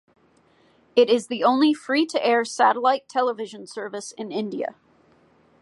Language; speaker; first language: English; native; English